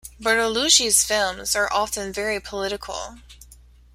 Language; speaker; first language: English; native; English